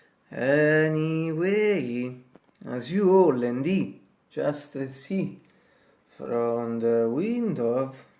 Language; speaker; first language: English; non-native, learner; Italian